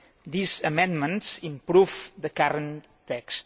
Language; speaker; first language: English; non-native, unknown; Catalan